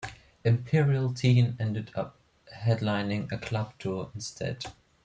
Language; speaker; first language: English; non-native, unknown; German